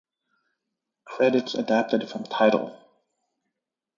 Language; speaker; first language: English; native; English